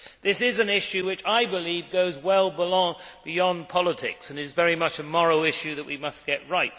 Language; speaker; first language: English; native; English